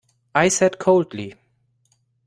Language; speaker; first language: English; non-native, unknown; German